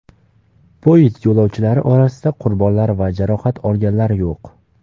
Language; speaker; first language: Uzbek; native; Uzbek